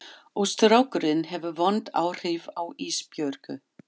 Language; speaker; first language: Icelandic; non-native, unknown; German